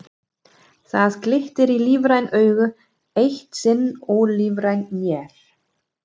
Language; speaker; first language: Icelandic; non-native, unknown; German